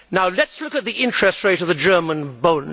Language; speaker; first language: English; native; English